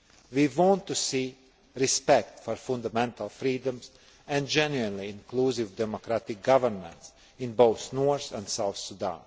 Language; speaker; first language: English; non-native, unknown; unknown